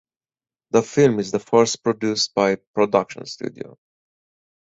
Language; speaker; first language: English; native; English